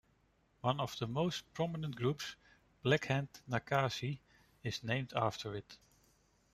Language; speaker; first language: English; non-native, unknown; Dutch